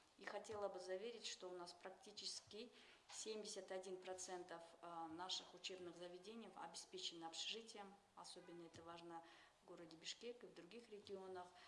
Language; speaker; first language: Russian; non-native, local second language; Kyrgyz